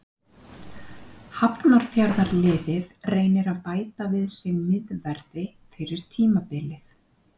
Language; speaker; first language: Icelandic; native; Icelandic